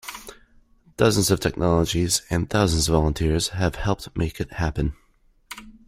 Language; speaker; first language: English; native; English